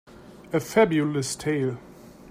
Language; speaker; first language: English; native; English